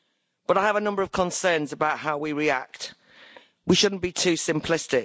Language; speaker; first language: English; native; English